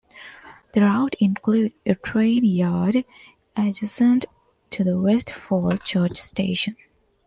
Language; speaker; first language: English; non-native, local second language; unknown